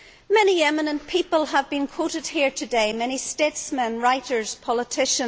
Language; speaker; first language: English; native; English